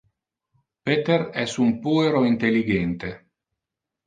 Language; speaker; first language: Interlingua; non-native, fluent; Italian